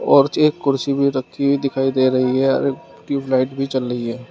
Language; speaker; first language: Hindi; native; Hindi